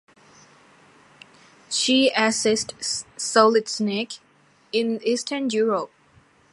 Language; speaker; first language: English; native; English